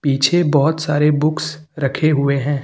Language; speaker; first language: Hindi; native; Hindi